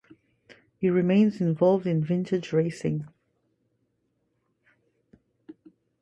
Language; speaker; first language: English; non-native, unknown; Arabic